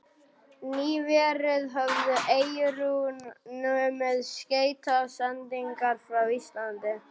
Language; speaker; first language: Icelandic; non-native, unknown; German